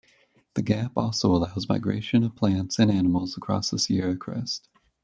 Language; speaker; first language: English; native; English